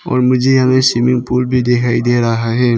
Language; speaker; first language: Hindi; non-native, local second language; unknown